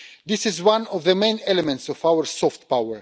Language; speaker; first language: English; non-native, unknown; Russian